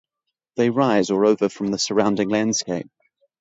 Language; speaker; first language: English; native; English